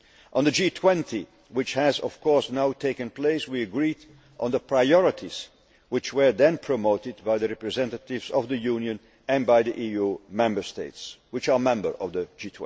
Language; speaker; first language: English; non-native, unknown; Dutch